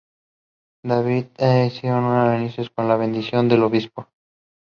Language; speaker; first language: English; non-native, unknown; Spanish